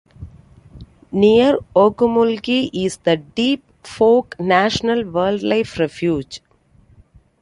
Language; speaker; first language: English; non-native, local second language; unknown